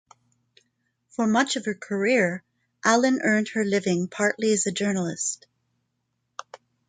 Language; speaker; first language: English; non-native, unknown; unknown